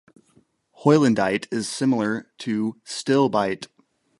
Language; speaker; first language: English; native; English